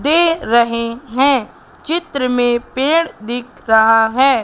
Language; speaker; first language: Hindi; native; Hindi